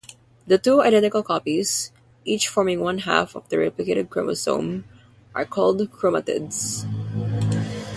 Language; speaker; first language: English; non-native, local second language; Filipino